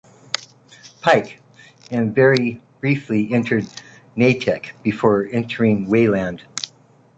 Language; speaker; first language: English; native; English